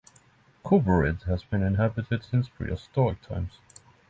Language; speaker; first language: English; non-native, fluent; Norwegian